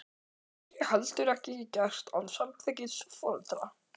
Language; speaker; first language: Icelandic; native; Icelandic